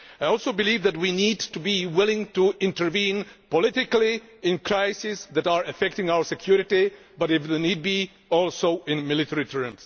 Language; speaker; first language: English; non-native, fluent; Czech